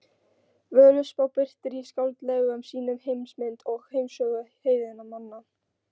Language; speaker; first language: Icelandic; non-native, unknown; Polish